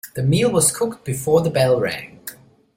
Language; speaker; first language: English; non-native, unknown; German